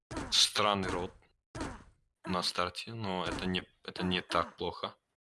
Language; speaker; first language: Russian; non-native, learner; English